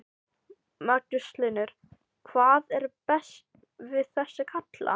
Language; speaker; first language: Icelandic; non-native, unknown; Filipino